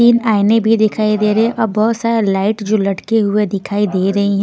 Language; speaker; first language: Hindi; non-native, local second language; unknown